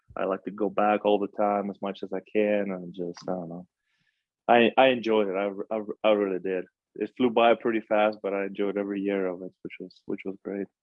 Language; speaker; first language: English; non-native, fluent; Russian